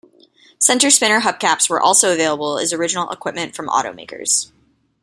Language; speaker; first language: English; native; English